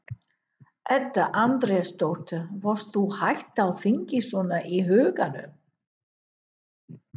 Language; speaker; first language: Icelandic; non-native, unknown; English